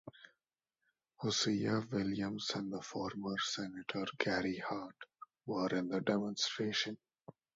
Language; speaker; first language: English; non-native, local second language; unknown